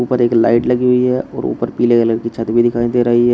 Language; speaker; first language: Hindi; native; Hindi